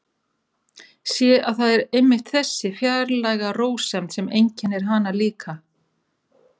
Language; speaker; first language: Icelandic; native; Icelandic